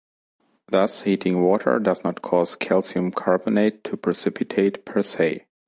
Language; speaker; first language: English; non-native, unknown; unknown